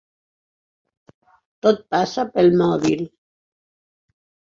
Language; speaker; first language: Catalan; non-native, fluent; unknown